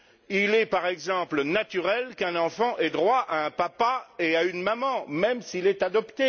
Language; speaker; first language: French; native; French